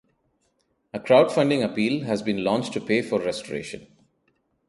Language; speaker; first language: English; non-native, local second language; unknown